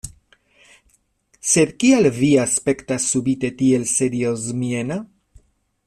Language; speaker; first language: Esperanto; non-native, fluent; Spanish